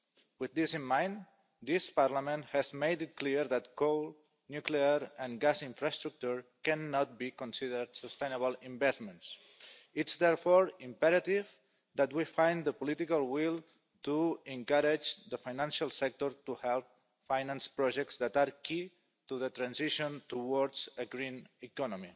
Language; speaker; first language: English; non-native, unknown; Catalan